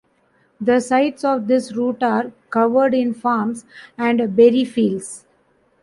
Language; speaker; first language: English; non-native, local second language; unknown